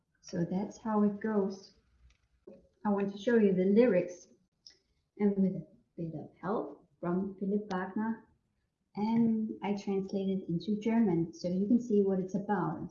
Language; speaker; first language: English; non-native, fluent; Danish